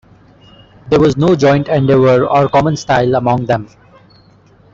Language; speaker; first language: English; non-native, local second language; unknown